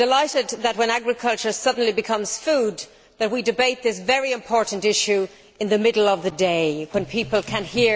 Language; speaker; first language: English; native; English